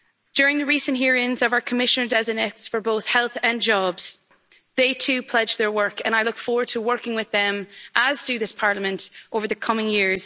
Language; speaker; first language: English; native; English